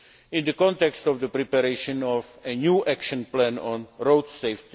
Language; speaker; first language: English; native; English